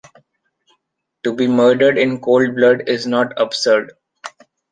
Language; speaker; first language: English; non-native, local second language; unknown